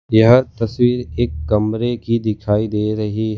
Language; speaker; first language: Hindi; non-native, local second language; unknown